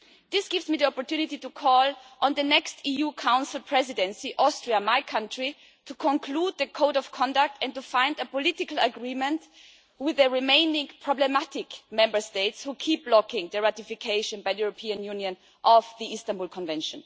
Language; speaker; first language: English; non-native, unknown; German